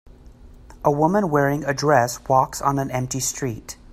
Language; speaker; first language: English; native; English